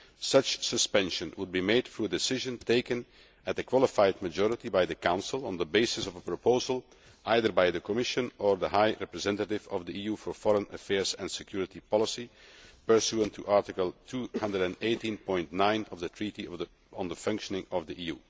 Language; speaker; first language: English; non-native, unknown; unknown